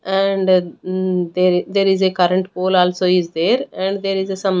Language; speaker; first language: English; non-native, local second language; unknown